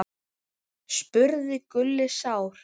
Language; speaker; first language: Icelandic; native; Icelandic